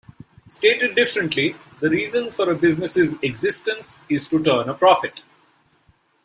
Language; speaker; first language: English; non-native, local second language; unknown